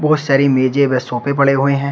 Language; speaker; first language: Hindi; native; Hindi